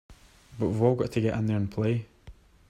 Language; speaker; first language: English; native; English